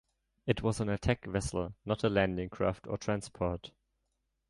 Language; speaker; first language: English; non-native, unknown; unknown